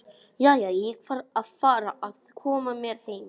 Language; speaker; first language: Icelandic; non-native, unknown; English